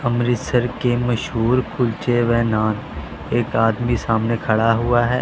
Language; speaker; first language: Hindi; non-native, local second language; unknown